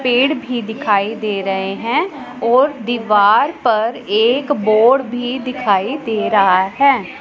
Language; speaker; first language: Hindi; non-native, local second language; Punjabi